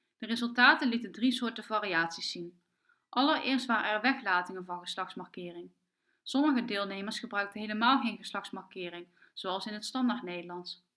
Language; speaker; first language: Dutch; native; Dutch